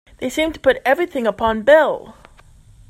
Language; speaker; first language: English; native; English